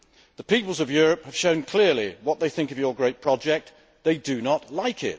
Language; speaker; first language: English; native; English